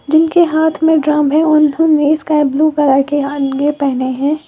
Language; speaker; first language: Hindi; native; Hindi